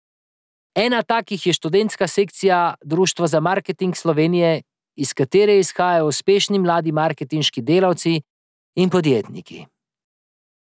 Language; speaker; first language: Slovenian; native; Slovenian